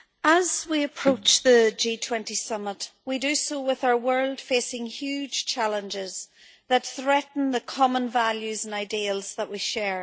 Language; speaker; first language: English; native; English